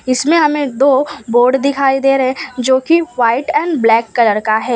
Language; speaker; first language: Hindi; non-native, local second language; Gujarati